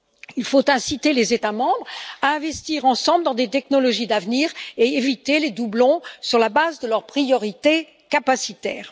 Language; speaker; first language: French; native; French